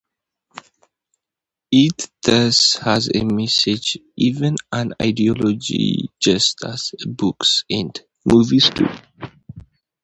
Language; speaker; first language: English; non-native, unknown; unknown